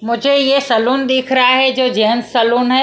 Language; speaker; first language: Hindi; non-native, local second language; Punjabi